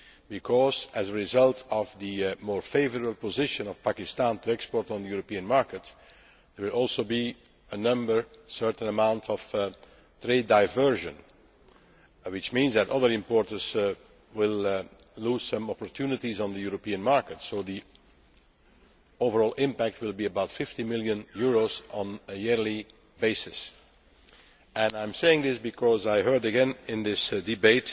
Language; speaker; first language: English; non-native, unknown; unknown